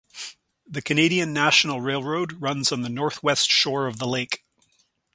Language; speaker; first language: English; native; English